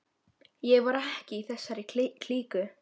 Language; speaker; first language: Icelandic; non-native, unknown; Polish